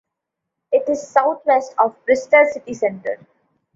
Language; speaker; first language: English; non-native, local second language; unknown